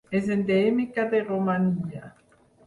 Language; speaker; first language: Catalan; non-native, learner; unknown